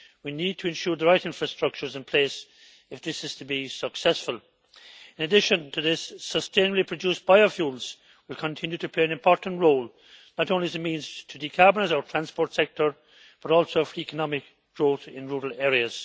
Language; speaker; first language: English; native; English